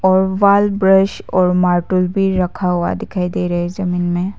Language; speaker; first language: Hindi; non-native, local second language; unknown